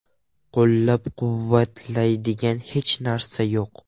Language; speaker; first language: Uzbek; non-native, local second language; Russian